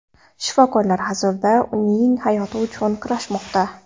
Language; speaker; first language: Uzbek; non-native, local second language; Kara-Kalpak